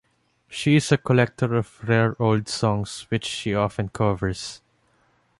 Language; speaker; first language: English; non-native, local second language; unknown